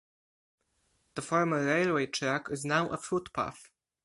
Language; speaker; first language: English; non-native, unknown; Polish